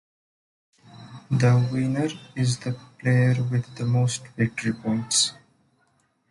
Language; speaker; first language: English; non-native, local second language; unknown